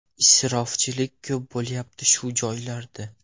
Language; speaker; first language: Uzbek; non-native, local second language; Russian